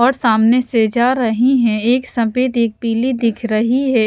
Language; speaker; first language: Hindi; non-native, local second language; Punjabi